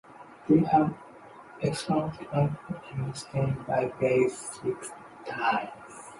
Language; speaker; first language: English; non-native, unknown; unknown